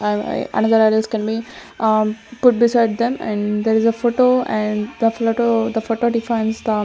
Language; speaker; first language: English; non-native, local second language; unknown